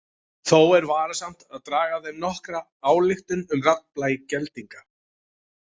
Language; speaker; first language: Icelandic; native; Icelandic